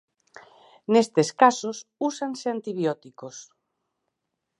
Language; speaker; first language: Galician; native; Galician